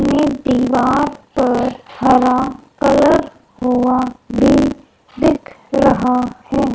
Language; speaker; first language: Hindi; native; Hindi